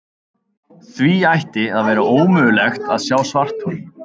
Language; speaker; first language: Icelandic; native; Icelandic